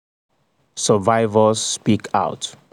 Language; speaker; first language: English; non-native, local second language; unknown